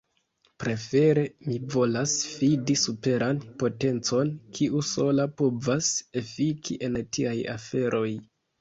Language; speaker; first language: Esperanto; non-native, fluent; Kinyarwanda